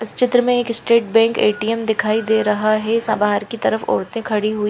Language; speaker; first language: Hindi; non-native, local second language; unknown